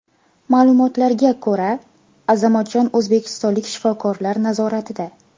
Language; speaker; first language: Uzbek; native; Uzbek